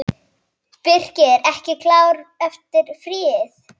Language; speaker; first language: Icelandic; native; Icelandic